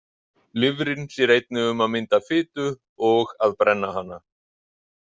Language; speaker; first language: Icelandic; native; Icelandic